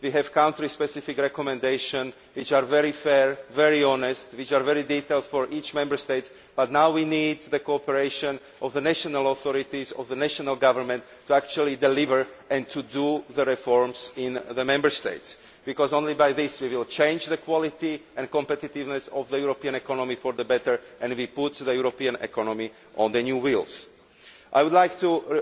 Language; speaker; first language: English; non-native, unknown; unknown